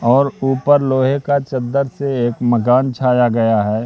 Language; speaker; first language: Hindi; native; Hindi